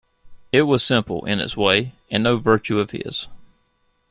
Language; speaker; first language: English; native; English